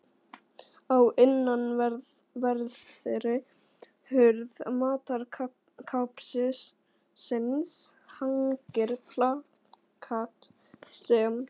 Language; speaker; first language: Icelandic; native; Icelandic